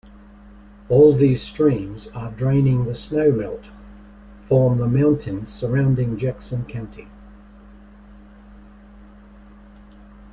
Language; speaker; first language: English; native; English